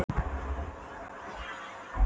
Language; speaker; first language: Icelandic; non-native, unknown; Polish